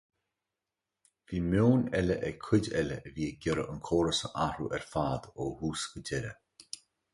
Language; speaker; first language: Irish; native; Irish